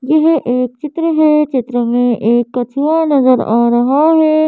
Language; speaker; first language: Hindi; native; Hindi